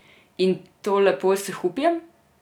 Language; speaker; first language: Slovenian; non-native, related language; Serbian